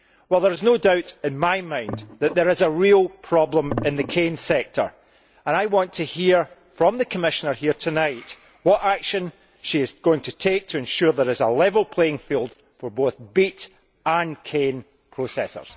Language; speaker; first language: English; native; English